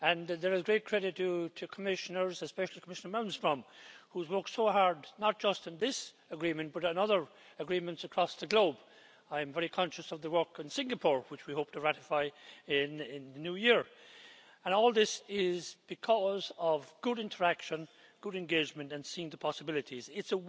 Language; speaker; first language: English; native; English